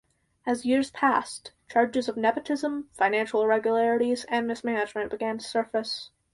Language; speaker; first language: English; native; English